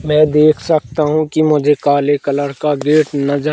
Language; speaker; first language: Hindi; native; Hindi